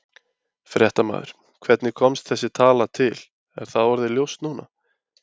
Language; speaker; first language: Icelandic; native; Icelandic